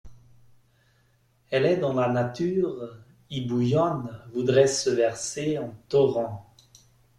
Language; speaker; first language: French; non-native, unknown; German